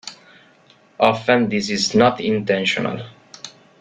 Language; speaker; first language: English; non-native, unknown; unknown